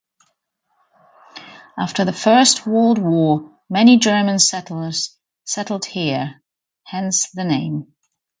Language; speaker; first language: English; non-native, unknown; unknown